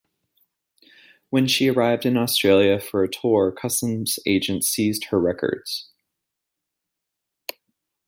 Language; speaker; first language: English; native; English